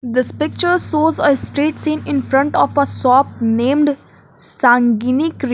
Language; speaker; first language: English; non-native, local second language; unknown